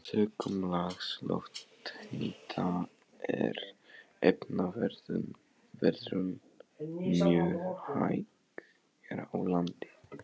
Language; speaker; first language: Icelandic; non-native, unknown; Polish